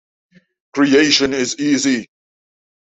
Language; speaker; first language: English; non-native, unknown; Dutch